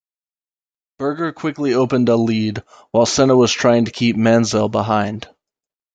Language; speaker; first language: English; native; English